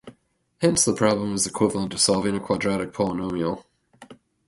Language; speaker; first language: English; native; English